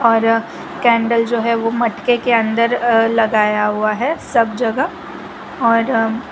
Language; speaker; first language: Hindi; non-native, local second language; Gujarati